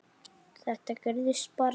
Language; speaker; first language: Icelandic; native; Icelandic